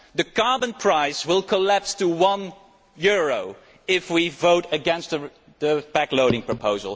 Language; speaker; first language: English; non-native, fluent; Dutch